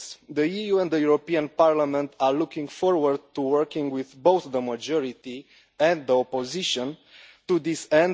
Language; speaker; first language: English; non-native, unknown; Romanian